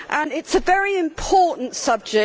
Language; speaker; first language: English; native; English